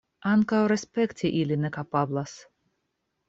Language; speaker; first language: Esperanto; non-native, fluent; Russian